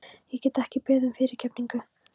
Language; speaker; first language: Icelandic; non-native, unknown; Polish